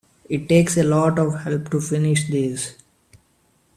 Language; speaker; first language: English; non-native, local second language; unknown